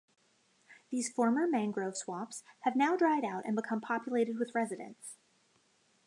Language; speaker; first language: English; native; English